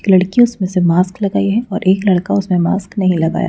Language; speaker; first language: Hindi; native; Hindi